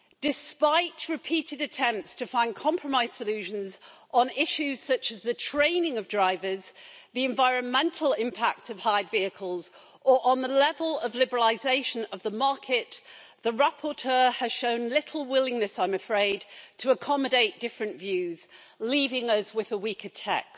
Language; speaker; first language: English; native; English